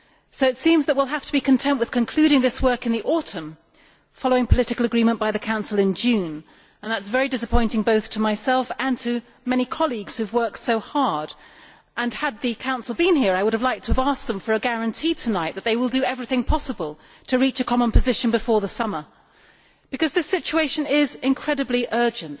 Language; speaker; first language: English; native; English